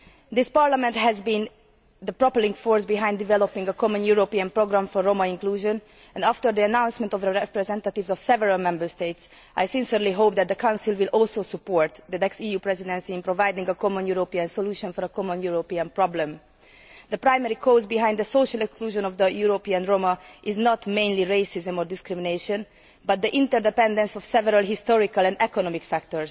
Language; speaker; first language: English; non-native, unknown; Hungarian